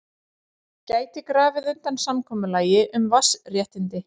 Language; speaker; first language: Icelandic; native; Icelandic